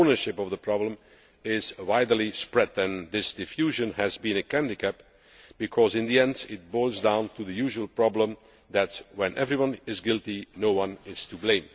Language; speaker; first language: English; non-native, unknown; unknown